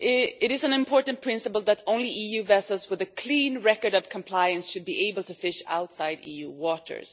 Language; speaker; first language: English; non-native, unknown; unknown